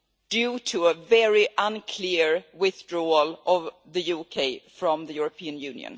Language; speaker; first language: English; non-native, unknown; Swedish